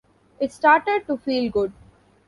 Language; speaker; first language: English; non-native, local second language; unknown